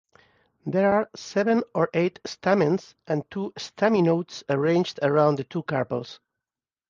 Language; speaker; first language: English; non-native, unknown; Catalan